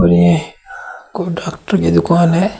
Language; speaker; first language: Hindi; native; Hindi